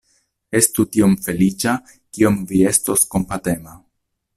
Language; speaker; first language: Esperanto; non-native, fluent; Italian